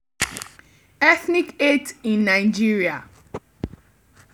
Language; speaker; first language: English; non-native, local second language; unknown